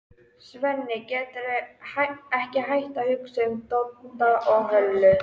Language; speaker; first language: Icelandic; native; Icelandic